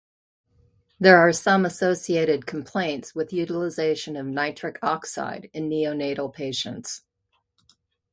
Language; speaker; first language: English; native; English